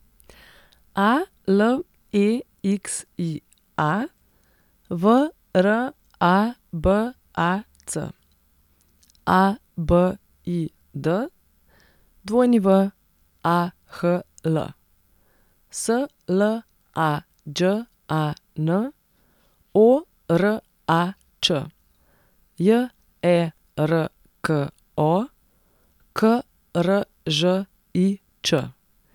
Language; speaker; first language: Slovenian; non-native, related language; Serbian